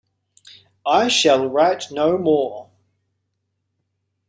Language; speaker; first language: English; native; English